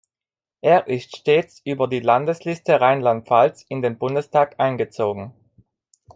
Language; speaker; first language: German; non-native, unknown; Italian